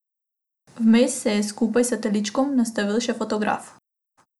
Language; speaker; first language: Slovenian; non-native, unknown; Macedonian